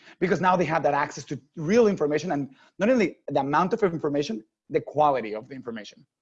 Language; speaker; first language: English; non-native, fluent; Spanish